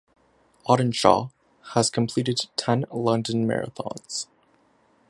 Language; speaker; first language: English; native; English